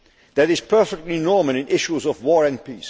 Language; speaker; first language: English; non-native, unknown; Dutch